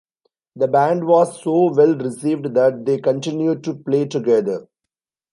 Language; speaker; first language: English; non-native, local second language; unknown